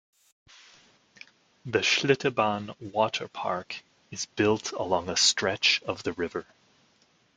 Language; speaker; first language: English; native; English